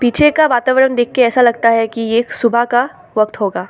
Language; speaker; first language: Hindi; non-native, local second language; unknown